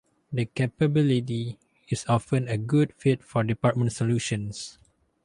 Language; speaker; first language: English; non-native, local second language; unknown